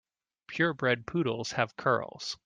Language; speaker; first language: English; native; English